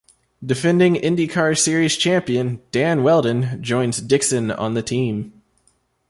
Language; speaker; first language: English; native; English